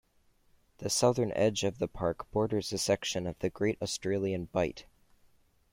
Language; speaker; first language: English; native; English